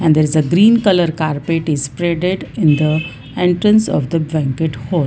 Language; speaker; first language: English; non-native, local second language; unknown